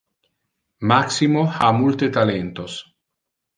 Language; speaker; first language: Interlingua; non-native, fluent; Italian